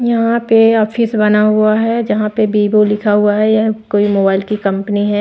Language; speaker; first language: Hindi; non-native, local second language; Punjabi